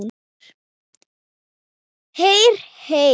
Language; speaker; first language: Icelandic; non-native, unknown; Thai